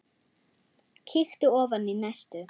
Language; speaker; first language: Icelandic; non-native, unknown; German